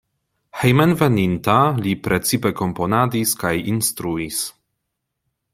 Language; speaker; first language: Esperanto; non-native, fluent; Polish